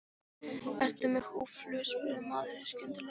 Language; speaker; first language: Icelandic; non-native, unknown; Polish